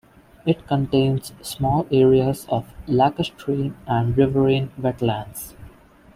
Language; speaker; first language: English; non-native, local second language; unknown